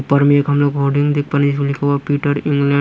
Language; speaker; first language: Hindi; non-native, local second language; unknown